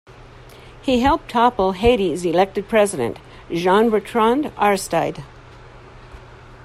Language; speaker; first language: English; native; English